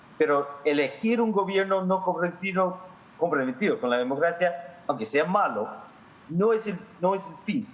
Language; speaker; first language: Spanish; non-native, fluent; English